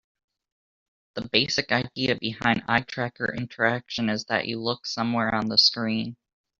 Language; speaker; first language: English; native; English